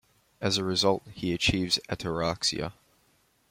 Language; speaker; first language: English; native; English